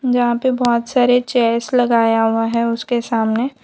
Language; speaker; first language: Hindi; non-native, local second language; Gujarati